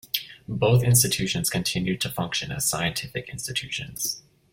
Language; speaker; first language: English; native; English